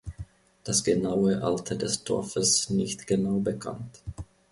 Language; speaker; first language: German; non-native, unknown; Finnish